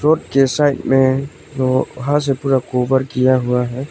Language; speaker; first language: Hindi; non-native, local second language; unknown